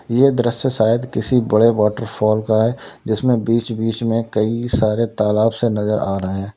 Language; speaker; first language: Hindi; native; Hindi